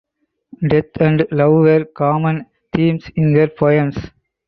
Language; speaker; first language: English; non-native, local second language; Tamil